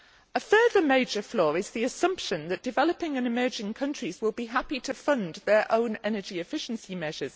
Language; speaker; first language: English; native; English